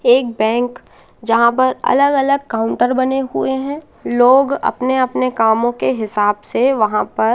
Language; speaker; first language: Hindi; native; Hindi